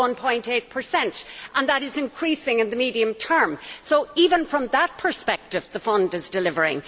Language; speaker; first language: English; native; English